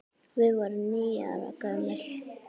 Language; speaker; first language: Icelandic; native; Icelandic